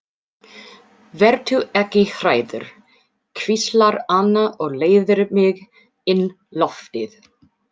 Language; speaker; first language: Icelandic; non-native, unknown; English